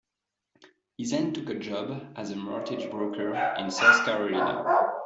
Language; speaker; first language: English; non-native, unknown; French